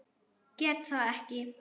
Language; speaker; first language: Icelandic; non-native, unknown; German